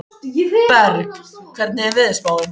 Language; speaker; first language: Icelandic; native; Icelandic